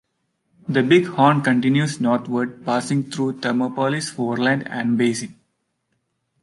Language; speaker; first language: English; non-native, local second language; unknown